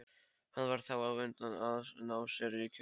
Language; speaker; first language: Icelandic; non-native, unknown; Polish